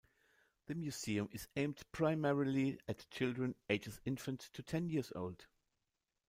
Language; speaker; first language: English; non-native, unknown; German